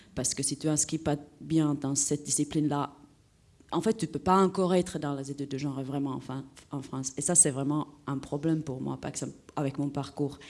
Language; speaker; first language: French; non-native, fluent; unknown